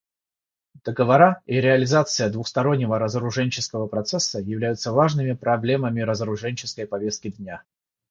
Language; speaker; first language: Russian; non-native, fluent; Georgian